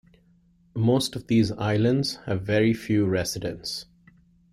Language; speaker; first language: English; non-native, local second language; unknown